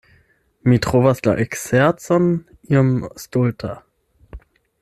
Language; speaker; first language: Esperanto; non-native, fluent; German